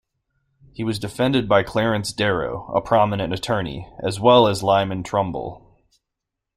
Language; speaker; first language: English; native; English